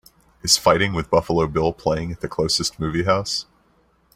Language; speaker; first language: English; native; English